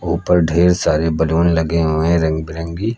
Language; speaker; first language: Hindi; native; Hindi